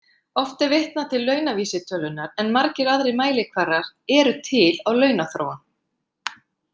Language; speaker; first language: Icelandic; native; Icelandic